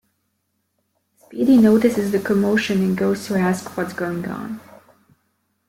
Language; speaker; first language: English; native; English